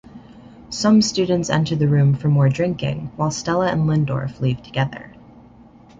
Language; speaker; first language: English; native; English